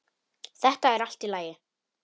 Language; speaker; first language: Icelandic; non-native, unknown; Polish